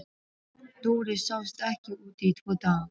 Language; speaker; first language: Icelandic; non-native, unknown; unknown